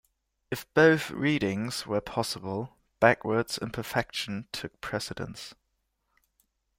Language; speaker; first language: English; non-native, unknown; German